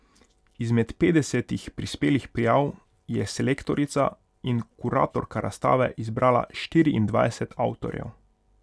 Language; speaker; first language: Slovenian; non-native, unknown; Hungarian